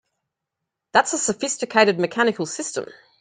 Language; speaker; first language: English; native; English